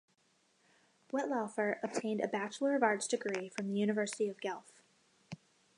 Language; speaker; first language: English; native; English